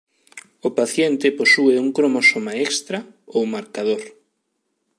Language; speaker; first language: Galician; native; Galician